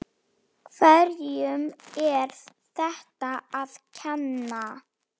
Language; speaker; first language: Icelandic; non-native, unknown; Slovak